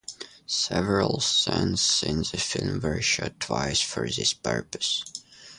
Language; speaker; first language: English; native; English